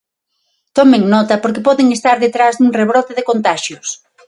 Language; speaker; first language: Galician; non-native, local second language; Spanish